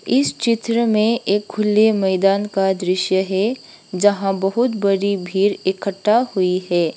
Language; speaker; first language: Hindi; non-native, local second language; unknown